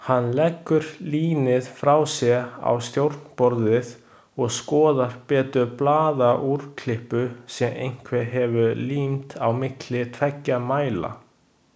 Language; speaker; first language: Icelandic; non-native, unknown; Chinese